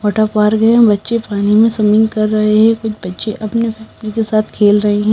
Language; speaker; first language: Hindi; non-native, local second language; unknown